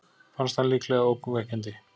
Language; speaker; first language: Icelandic; native; Icelandic